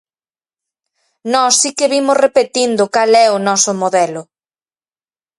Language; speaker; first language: Galician; native; Galician